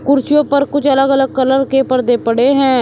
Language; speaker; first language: Hindi; native; Hindi